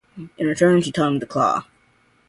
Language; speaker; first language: English; non-native, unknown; Georgian